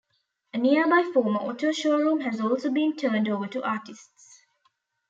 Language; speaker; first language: English; non-native, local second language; Tamil